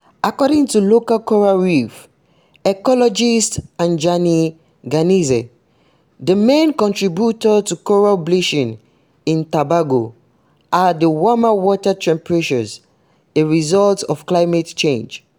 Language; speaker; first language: English; non-native, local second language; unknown